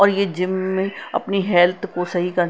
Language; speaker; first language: Hindi; non-native, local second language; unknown